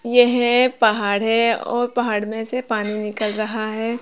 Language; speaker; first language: Hindi; native; Hindi